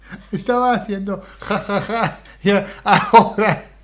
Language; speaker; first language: Spanish; non-native, fluent; English